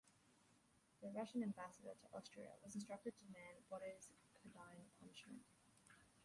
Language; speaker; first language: English; native; English